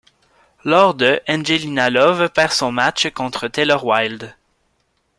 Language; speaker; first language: French; native; French